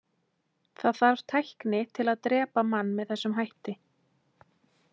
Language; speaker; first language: Icelandic; native; Icelandic